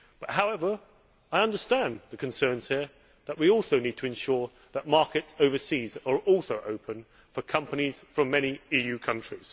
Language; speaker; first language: English; native; English